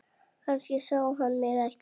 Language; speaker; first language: Icelandic; native; Icelandic